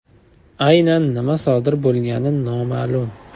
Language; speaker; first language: Uzbek; native; Uzbek